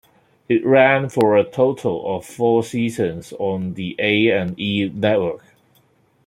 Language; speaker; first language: English; non-native, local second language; Cantonese